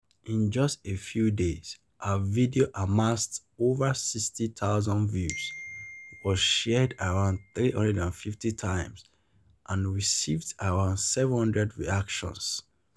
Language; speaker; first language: English; non-native, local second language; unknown